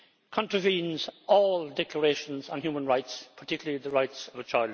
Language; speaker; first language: English; native; English